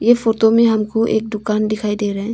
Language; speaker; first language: Hindi; non-native, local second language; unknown